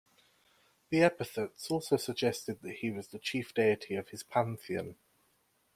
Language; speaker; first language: English; native; English